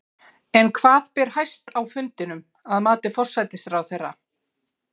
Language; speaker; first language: Icelandic; native; Icelandic